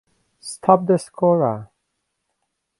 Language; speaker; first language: English; non-native, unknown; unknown